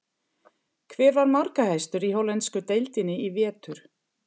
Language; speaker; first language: Icelandic; non-native, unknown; German